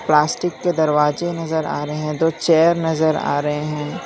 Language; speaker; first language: Hindi; non-native, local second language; Gujarati